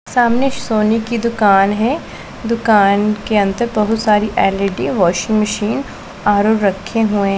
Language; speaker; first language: Hindi; non-native, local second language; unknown